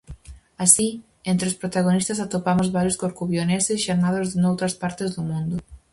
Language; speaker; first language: Galician; native; Galician